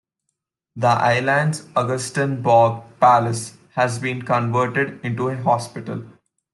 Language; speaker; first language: English; non-native, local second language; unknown